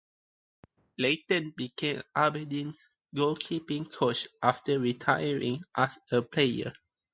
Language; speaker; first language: English; non-native, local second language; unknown